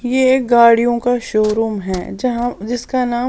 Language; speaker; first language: Hindi; non-native, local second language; Punjabi